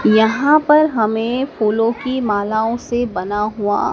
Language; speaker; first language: Hindi; native; Hindi